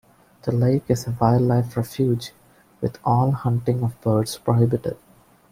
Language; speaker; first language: English; non-native, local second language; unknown